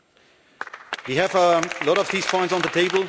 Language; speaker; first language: English; non-native, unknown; German